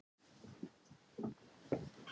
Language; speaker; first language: Icelandic; non-native, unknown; Thai